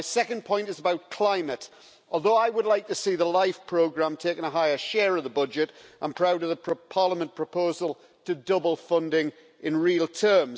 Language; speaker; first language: English; native; English